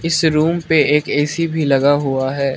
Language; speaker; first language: Hindi; non-native, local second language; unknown